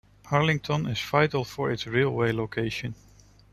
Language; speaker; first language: English; non-native, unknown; Dutch